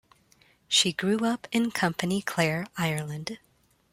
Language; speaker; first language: English; non-native, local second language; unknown